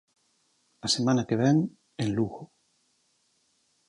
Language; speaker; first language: Galician; native; Galician